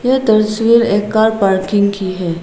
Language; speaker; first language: Hindi; non-native, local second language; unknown